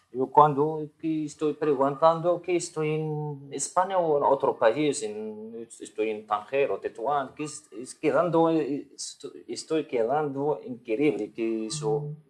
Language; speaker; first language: Spanish; non-native, learner; Riffian